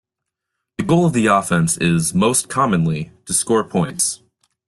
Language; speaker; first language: English; native; English